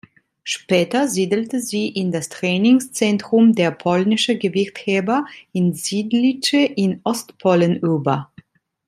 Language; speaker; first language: German; non-native, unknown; Italian